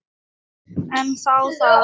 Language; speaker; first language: Icelandic; non-native, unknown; Thai